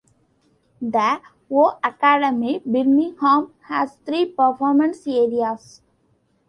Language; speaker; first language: English; non-native, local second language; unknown